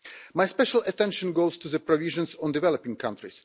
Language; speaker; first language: English; non-native, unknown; Russian